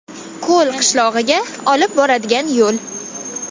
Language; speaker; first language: Uzbek; non-native, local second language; Kazakh